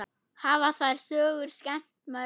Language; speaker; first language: Icelandic; non-native, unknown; German